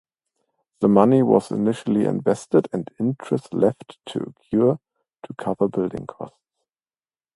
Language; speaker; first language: English; non-native, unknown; German